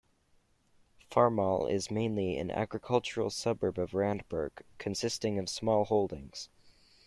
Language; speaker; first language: English; native; English